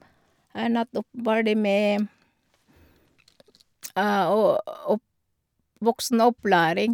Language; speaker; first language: Norwegian; non-native, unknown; Filipino